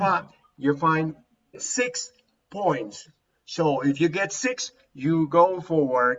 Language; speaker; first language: English; non-native, fluent; Spanish